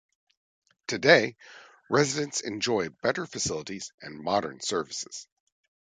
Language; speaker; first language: English; native; English